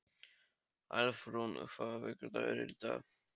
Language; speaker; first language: Icelandic; non-native, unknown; Polish